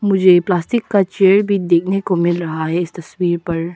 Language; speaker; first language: Hindi; non-native, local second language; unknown